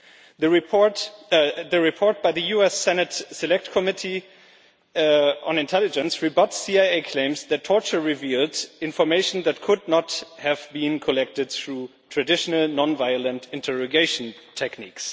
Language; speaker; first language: English; non-native, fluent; German